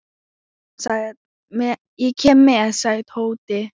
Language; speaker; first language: Icelandic; non-native, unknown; Thai